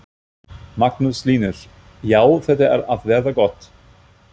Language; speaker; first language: Icelandic; non-native, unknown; German